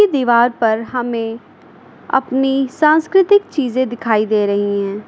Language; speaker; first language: Hindi; native; Hindi